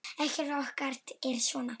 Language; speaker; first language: Icelandic; non-native, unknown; Polish